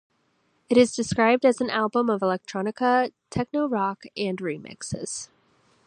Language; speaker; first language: English; native; English